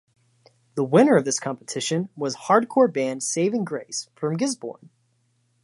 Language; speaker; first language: English; native; English